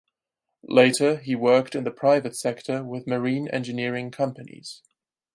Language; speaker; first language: English; non-native, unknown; German